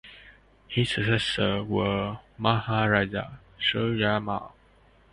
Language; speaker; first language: English; non-native, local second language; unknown